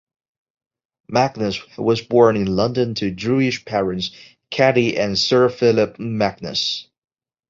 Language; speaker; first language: English; non-native, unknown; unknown